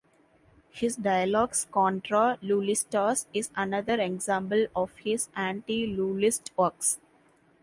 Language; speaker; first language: English; non-native, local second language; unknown